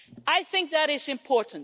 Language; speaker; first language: English; non-native, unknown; Dutch